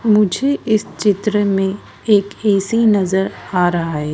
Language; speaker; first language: Hindi; native; Hindi